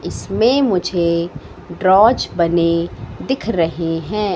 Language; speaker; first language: Hindi; native; Hindi